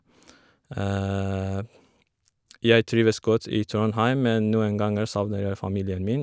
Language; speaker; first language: Norwegian; non-native, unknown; Kurdish